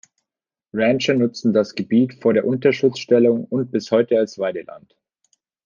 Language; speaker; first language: German; native; German